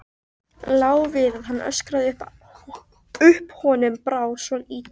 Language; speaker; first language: Icelandic; native; Icelandic